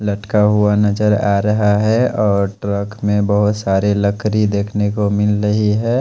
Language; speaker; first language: Hindi; non-native, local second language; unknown